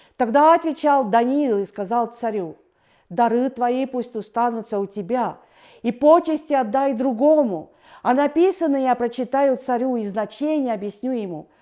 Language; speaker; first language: Russian; non-native, fluent; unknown